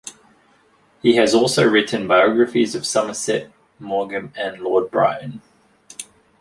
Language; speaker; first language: English; native; English